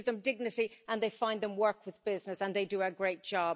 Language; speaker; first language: English; native; English